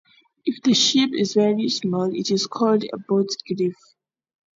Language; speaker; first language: English; native; English